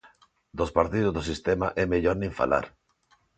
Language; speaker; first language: Galician; non-native, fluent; Spanish